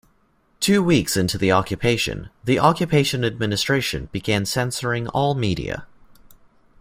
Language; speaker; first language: English; native; English